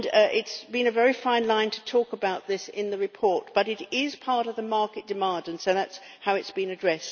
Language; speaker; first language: English; native; English